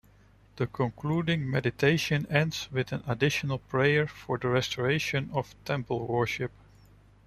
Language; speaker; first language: English; non-native, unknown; Dutch